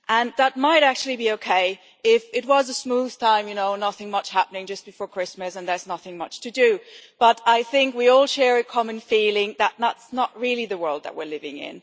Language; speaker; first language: English; non-native, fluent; German